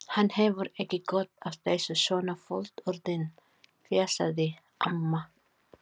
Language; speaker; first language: Icelandic; non-native, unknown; Filipino